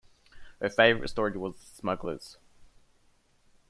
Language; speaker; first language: English; native; English